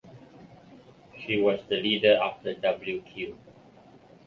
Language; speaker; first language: English; non-native, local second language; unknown